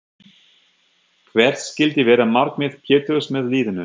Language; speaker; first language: Icelandic; non-native, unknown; German